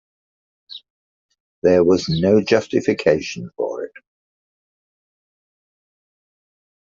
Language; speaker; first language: English; native; English